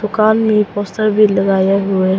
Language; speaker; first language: Hindi; non-native, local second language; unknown